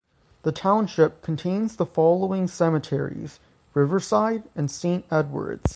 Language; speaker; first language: English; native; English